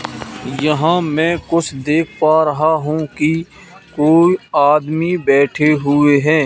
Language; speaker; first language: Hindi; native; Hindi